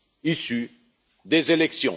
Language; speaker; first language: French; non-native, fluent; Italian